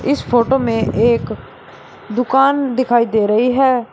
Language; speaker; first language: Hindi; native; Hindi